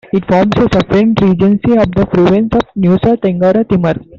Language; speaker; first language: English; non-native, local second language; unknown